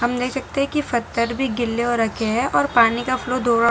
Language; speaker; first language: Hindi; non-native, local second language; Gujarati